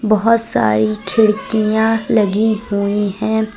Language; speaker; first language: Hindi; native; Hindi